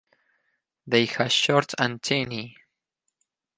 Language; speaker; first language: English; non-native, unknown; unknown